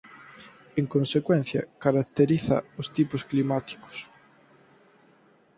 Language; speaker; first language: Galician; native; Galician